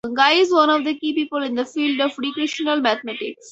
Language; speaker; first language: English; native; English